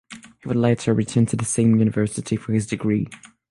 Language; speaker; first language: English; non-native, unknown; French